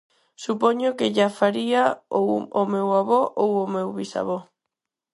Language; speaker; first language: Galician; non-native, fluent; Spanish